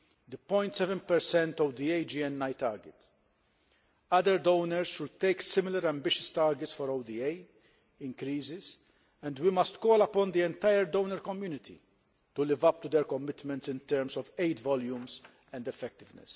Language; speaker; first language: English; non-native, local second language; Maltese